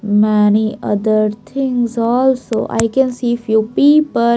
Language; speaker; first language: English; non-native, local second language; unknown